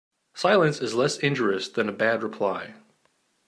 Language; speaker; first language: English; native; English